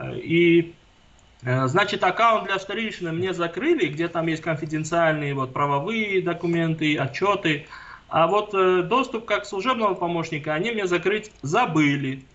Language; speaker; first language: Russian; non-native, local second language; Armenian